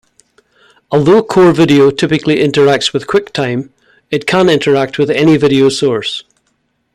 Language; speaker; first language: English; native; English